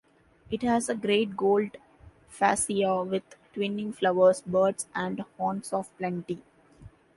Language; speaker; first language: English; non-native, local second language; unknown